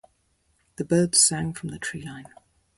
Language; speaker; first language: English; native; English